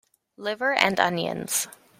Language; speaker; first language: English; native; English